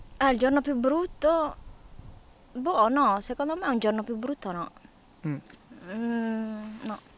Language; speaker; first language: Italian; non-native, fluent; Portuguese